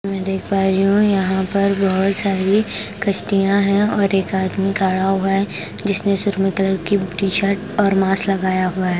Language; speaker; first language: Hindi; non-native, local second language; Punjabi